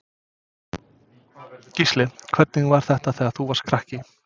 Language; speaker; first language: Icelandic; non-native, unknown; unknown